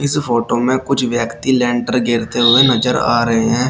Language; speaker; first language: Hindi; native; Hindi